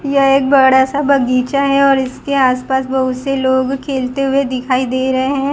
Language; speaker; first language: Hindi; non-native, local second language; Gujarati